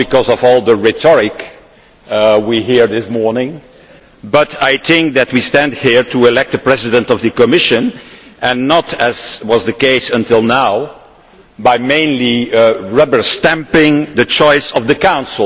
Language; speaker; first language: English; non-native, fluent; Dutch